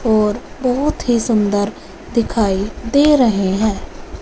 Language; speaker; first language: Hindi; non-native, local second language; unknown